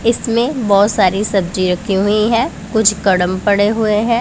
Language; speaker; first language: Hindi; non-native, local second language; Punjabi